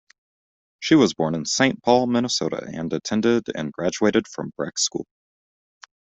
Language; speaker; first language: English; native; English